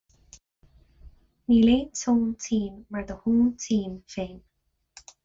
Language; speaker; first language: Irish; non-native, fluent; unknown